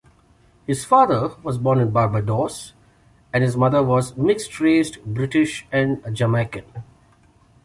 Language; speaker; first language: English; non-native, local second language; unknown